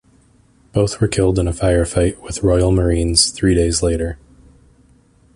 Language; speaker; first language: English; native; English